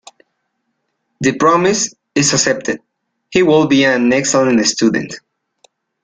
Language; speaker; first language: English; non-native, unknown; Spanish